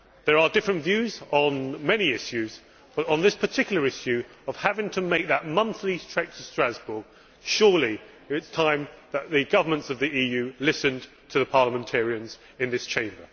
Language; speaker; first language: English; native; English